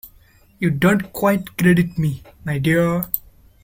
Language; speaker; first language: English; non-native, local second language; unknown